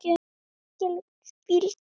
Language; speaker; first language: Icelandic; native; Icelandic